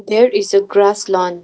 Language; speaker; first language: English; non-native, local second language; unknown